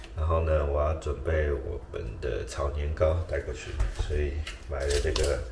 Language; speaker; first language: Chinese; native; Chinese